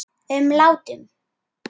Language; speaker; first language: Icelandic; native; Icelandic